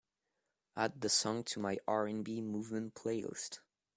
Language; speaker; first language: English; non-native, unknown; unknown